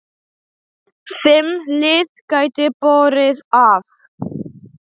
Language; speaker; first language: Icelandic; non-native, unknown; Polish